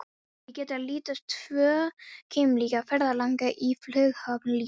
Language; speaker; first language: Icelandic; non-native, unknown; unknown